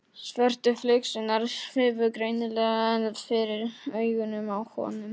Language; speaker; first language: Icelandic; non-native, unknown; Polish